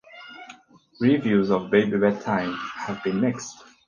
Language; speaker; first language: English; non-native, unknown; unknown